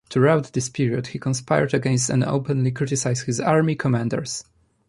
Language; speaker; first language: English; non-native, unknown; Polish